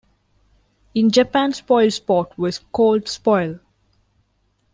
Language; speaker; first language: English; non-native, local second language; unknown